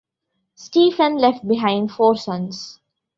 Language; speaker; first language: English; non-native, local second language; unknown